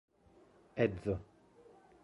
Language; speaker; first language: Esperanto; non-native, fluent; Italian